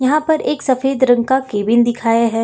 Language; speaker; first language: Hindi; native; Hindi